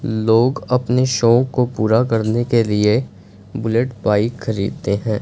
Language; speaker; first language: Hindi; non-native, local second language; Punjabi